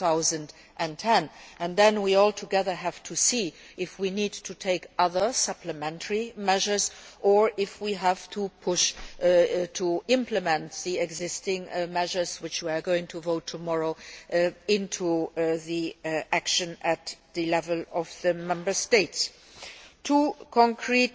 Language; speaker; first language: English; non-native, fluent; Luxembourgish